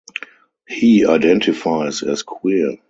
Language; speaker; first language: English; non-native, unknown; German